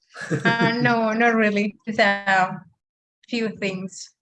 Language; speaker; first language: English; non-native, fluent; Spanish